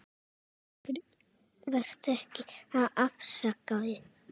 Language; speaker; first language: Icelandic; non-native, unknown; Czech